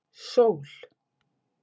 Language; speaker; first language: Icelandic; native; Icelandic